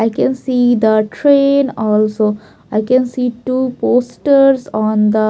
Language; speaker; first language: English; non-native, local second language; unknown